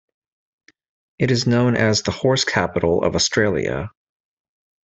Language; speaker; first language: English; native; English